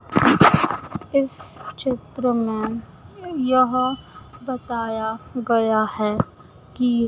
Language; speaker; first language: Hindi; native; Hindi